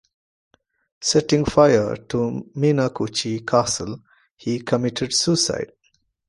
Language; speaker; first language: English; non-native, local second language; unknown